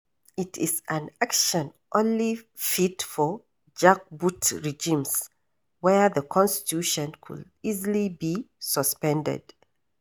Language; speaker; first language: English; non-native, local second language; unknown